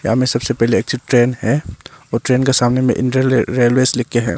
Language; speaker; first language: Hindi; non-native, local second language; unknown